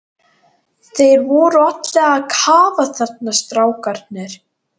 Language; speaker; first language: Icelandic; non-native, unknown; Latvian